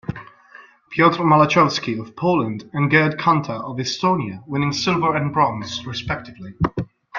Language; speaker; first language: English; non-native, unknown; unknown